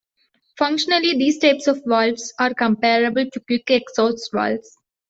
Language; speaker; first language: English; non-native, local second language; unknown